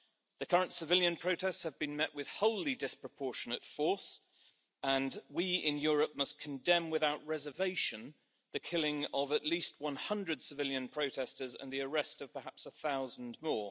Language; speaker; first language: English; native; English